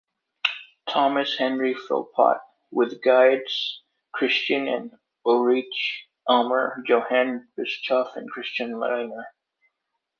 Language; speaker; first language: English; native; English